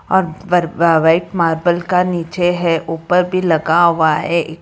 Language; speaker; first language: Hindi; non-native, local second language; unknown